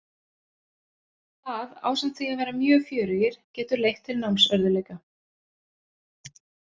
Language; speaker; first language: Icelandic; native; Icelandic